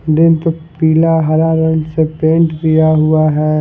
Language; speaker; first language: Hindi; non-native, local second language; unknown